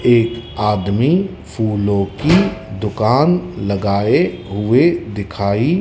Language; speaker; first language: Hindi; native; Hindi